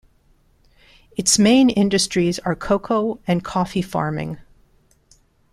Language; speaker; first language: English; non-native, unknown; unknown